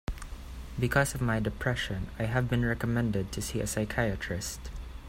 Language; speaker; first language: English; non-native, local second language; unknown